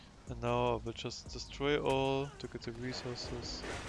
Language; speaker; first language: English; non-native, fluent; German